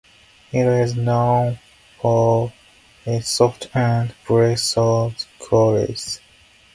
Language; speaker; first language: English; non-native, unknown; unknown